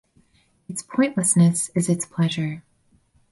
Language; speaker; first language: English; native; English